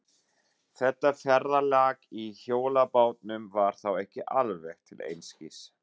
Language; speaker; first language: Icelandic; non-native, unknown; German